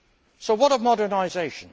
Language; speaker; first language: English; native; English